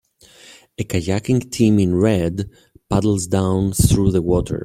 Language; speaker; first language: English; native; English